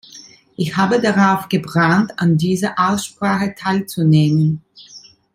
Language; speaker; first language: German; non-native, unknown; Italian